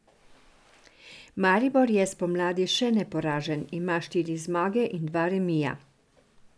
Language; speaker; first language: Slovenian; non-native, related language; Serbian